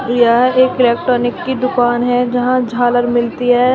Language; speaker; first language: Hindi; native; Hindi